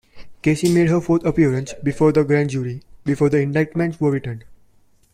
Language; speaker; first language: English; non-native, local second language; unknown